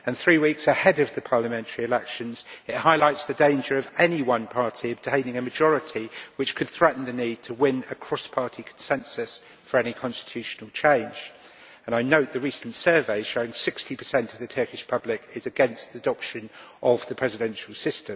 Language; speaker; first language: English; native; English